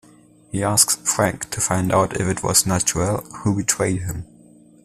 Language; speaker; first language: English; non-native, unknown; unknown